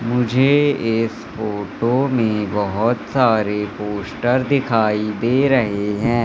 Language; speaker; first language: Hindi; native; Hindi